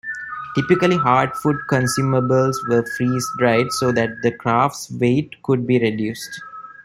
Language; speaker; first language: English; non-native, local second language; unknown